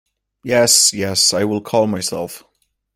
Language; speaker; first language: English; native; English